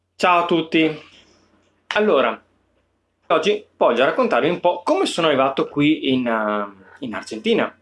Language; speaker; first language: Italian; native; Italian